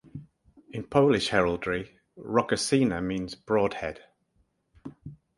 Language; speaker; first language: English; native; English